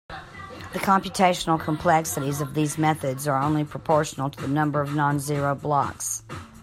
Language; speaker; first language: English; native; English